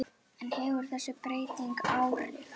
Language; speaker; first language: Icelandic; native; Icelandic